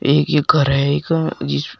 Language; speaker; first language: Hindi; native; Hindi